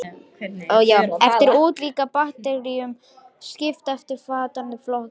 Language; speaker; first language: Icelandic; non-native, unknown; Lithuanian